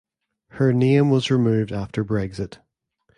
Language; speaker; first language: English; native; English